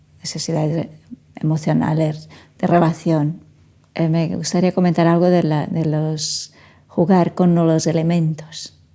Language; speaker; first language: Spanish; non-native, fluent; Portuguese